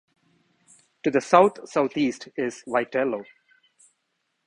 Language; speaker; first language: English; non-native, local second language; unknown